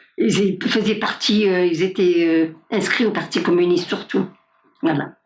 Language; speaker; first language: French; non-native, local second language; Arabic